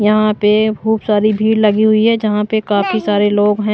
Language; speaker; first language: Hindi; non-native, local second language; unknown